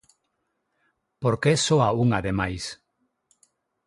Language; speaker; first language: Galician; non-native, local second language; Spanish